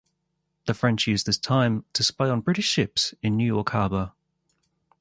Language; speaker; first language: English; native; English